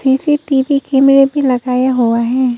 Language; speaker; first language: Hindi; non-native, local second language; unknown